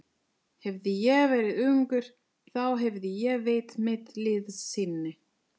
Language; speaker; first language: Icelandic; non-native, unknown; Italian